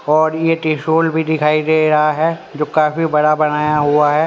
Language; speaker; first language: Hindi; native; Hindi